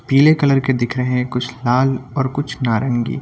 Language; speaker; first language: Hindi; native; Hindi